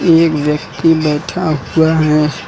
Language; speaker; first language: Hindi; native; Hindi